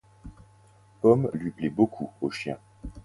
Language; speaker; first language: French; native; French